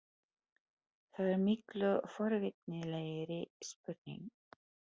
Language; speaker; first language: Icelandic; non-native, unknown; Polish